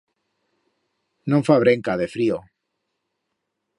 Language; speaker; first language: Aragonese; native; Aragonese